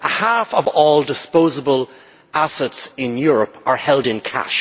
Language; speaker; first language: English; native; English